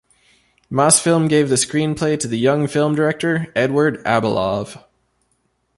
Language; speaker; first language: English; native; English